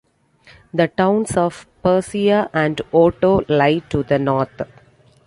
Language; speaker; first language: English; non-native, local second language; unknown